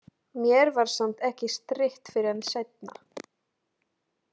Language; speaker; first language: Icelandic; non-native, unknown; Polish